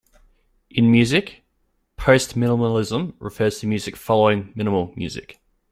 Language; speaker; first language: English; native; English